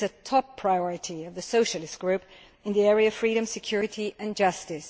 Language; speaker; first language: English; non-native, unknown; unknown